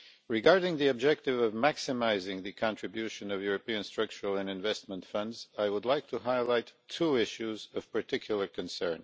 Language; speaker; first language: English; non-native, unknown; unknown